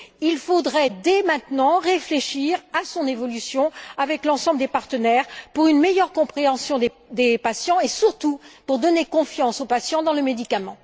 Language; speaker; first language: French; native; French